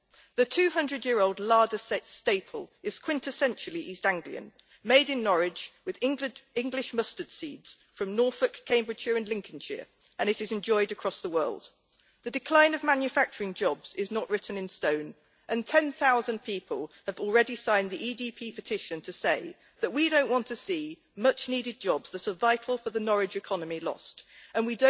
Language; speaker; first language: English; native; English